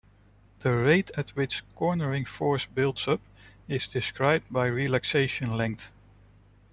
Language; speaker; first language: English; non-native, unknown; Dutch